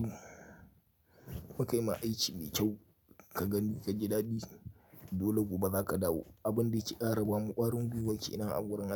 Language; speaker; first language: Hausa; native; Hausa